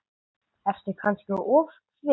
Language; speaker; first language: Icelandic; non-native, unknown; English